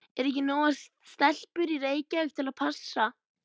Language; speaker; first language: Icelandic; native; Icelandic